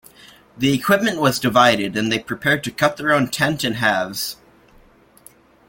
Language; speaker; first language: English; native; English